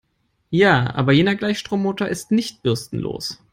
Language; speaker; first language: English; non-native, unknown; German